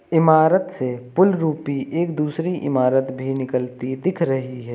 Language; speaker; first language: Hindi; native; Hindi